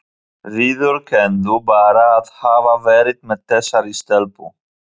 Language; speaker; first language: Icelandic; non-native, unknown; Polish